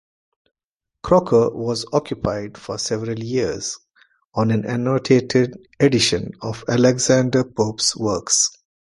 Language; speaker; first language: English; non-native, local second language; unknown